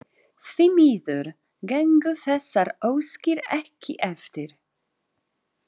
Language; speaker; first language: Icelandic; non-native, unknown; Polish